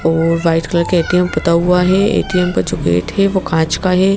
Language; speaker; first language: Hindi; native; Hindi